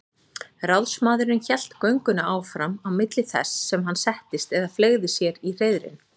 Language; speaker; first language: Icelandic; native; Icelandic